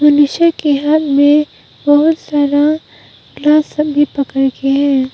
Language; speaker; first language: Hindi; non-native, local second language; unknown